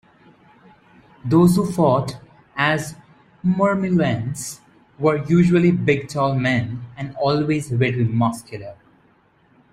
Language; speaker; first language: English; non-native, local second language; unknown